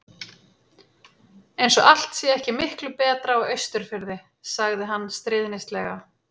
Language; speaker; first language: Icelandic; native; Icelandic